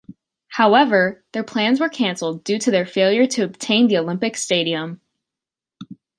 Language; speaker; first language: English; native; English